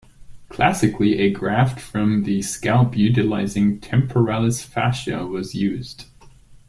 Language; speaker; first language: English; non-native, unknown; German